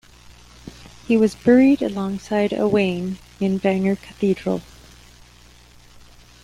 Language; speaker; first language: English; native; English